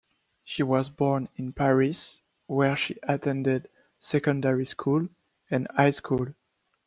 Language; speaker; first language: English; non-native, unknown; French